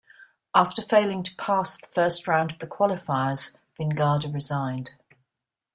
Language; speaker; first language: English; native; English